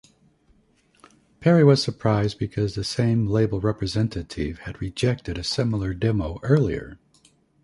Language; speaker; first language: English; native; English